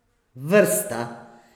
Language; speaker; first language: Slovenian; native; Slovenian